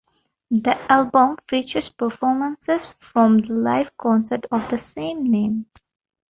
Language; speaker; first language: English; non-native, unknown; Bangla